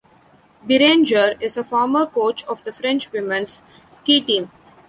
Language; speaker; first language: English; non-native, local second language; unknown